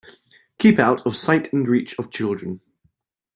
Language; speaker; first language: English; native; English